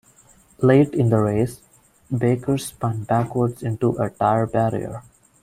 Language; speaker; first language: English; non-native, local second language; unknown